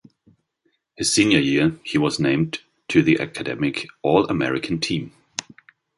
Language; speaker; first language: English; non-native, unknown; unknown